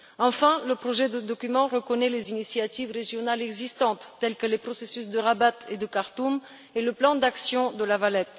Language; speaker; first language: French; non-native, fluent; Bulgarian